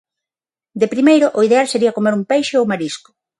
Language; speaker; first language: Galician; non-native, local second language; Spanish